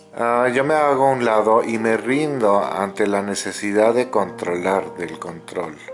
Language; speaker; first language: Spanish; native; Spanish